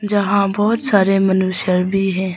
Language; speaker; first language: Hindi; non-native, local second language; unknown